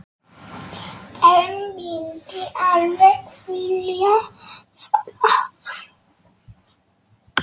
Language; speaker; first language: Icelandic; non-native, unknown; Polish